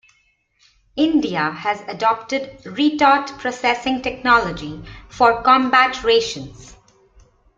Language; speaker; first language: English; non-native, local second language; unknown